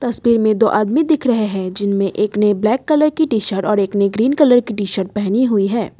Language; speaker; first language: Hindi; non-native, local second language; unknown